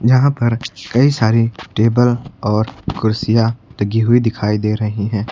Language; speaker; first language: Hindi; native; Hindi